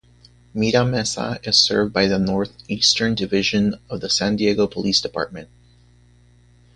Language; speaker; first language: English; native; English